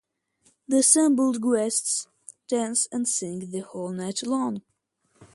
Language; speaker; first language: English; non-native, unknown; Russian